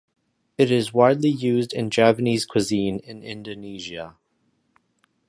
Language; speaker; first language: English; native; English